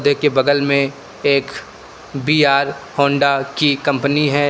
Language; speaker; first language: Hindi; native; Hindi